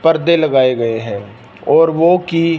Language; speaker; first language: Hindi; non-native, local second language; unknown